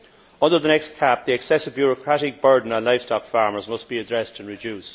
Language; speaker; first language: English; native; English